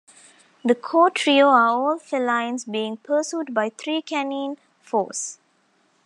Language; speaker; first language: English; non-native, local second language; Tamil